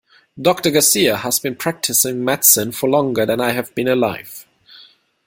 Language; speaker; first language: English; non-native, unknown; German